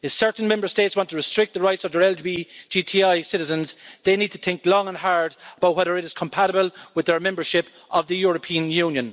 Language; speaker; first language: English; native; English